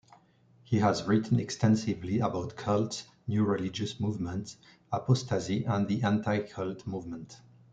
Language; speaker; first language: English; non-native, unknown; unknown